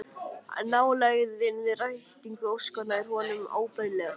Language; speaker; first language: Icelandic; native; Icelandic